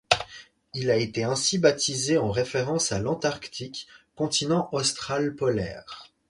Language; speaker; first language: French; native; French